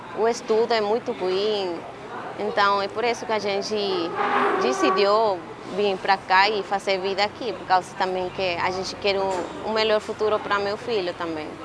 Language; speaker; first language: Portuguese; non-native, related language; Spanish